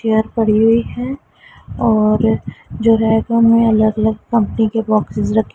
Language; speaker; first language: Hindi; non-native, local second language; Punjabi